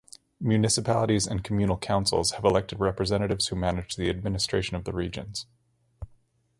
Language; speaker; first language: English; native; English